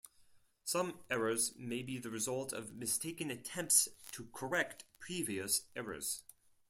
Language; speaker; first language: English; non-native, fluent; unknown